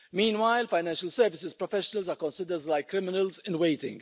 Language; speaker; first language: English; non-native, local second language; Maltese